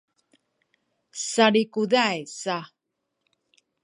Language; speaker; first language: Sakizaya; native; Sakizaya